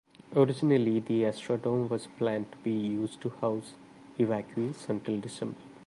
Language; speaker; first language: English; non-native, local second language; Malayalam